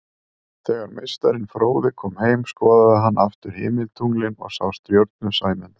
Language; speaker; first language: Icelandic; native; Icelandic